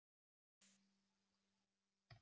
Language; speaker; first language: Icelandic; native; Icelandic